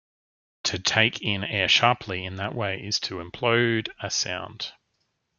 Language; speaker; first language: English; native; English